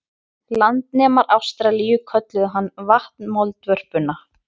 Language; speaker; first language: Icelandic; native; Icelandic